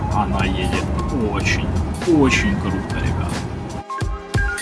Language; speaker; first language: Russian; native; Russian